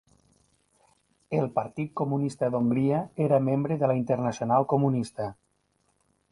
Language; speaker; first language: Catalan; native; Catalan